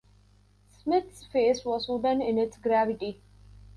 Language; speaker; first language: English; non-native, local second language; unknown